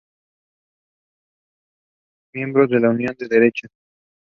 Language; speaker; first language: English; non-native, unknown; Spanish